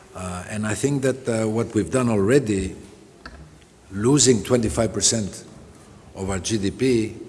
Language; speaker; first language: English; non-native, fluent; Greek